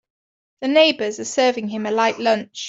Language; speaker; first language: English; native; English